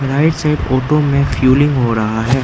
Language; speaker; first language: Hindi; non-native, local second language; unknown